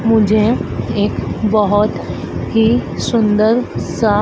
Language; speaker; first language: Hindi; native; Hindi